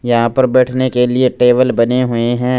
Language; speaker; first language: Hindi; non-native, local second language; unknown